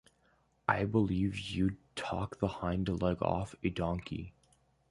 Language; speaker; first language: English; native; English